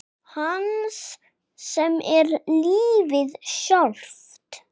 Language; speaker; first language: Icelandic; non-native, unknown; English